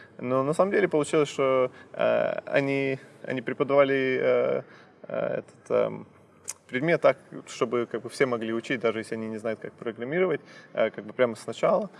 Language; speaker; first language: Russian; early bilingual, heritage; Russian